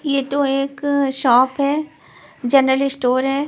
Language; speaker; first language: Hindi; non-native, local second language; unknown